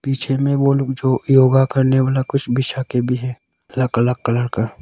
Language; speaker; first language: Hindi; non-native, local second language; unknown